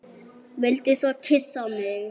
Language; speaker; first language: Icelandic; non-native, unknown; German